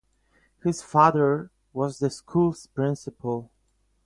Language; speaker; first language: English; non-native, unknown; Polish